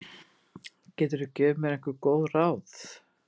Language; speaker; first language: Icelandic; native; Icelandic